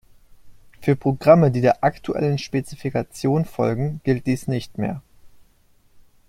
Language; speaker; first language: German; native; German